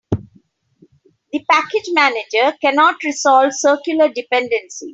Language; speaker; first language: English; non-native, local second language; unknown